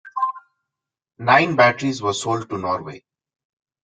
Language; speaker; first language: English; non-native, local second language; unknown